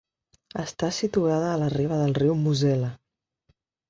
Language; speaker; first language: Catalan; non-native, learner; Spanish